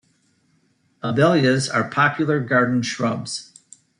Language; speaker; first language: English; native; English